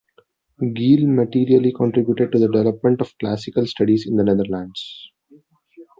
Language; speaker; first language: English; non-native, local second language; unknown